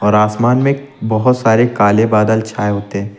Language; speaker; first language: Hindi; native; Hindi